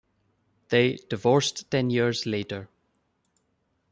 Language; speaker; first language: English; non-native, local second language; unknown